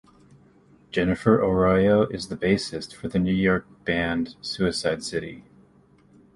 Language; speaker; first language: English; native; English